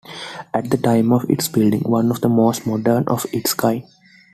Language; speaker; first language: English; non-native, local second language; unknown